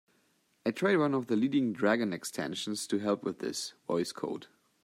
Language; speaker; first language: English; non-native, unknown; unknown